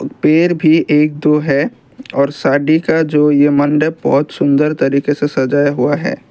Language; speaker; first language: Hindi; non-native, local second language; Assamese